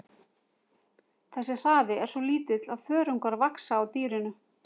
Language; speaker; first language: Icelandic; native; Icelandic